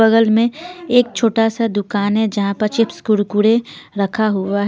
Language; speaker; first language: Hindi; non-native, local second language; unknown